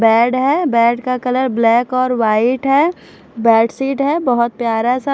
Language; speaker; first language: Hindi; non-native, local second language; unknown